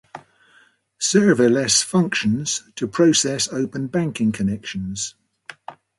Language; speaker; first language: English; native; English